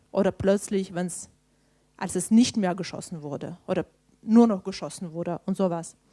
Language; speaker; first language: German; non-native, fluent; Ukrainian